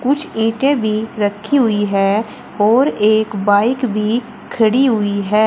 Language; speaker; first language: Hindi; native; Hindi